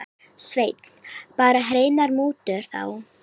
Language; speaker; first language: Icelandic; native; Icelandic